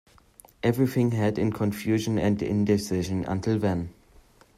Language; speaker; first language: English; non-native, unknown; German